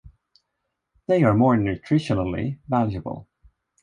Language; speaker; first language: English; non-native, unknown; Swedish